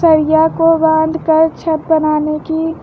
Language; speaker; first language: Hindi; native; Hindi